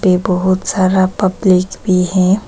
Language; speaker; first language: Hindi; non-native, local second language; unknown